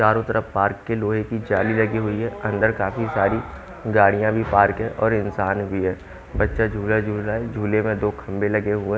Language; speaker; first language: Hindi; native; Hindi